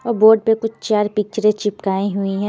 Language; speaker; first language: Hindi; native; Hindi